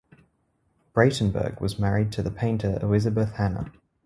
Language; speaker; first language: English; native; English